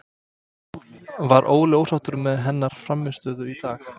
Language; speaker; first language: Icelandic; non-native, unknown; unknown